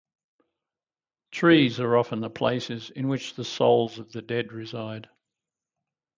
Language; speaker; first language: English; native; English